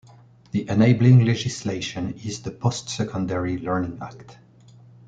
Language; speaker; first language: English; non-native, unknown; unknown